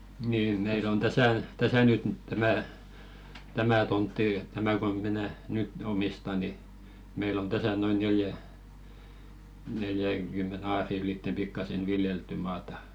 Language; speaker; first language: Finnish; native; Finnish